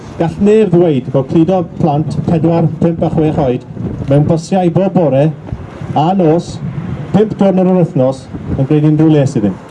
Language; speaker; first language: Welsh; native; Welsh